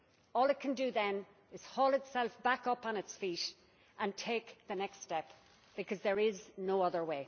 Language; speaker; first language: English; native; English